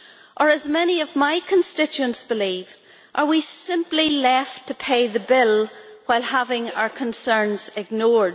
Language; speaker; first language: English; native; English